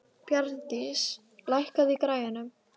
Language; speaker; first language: Icelandic; native; Icelandic